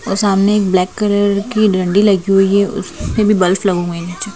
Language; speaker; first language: Hindi; native; Hindi